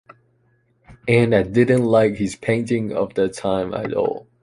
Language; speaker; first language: English; non-native, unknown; Chinese